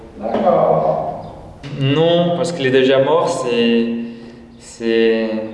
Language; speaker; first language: French; non-native, fluent; Portuguese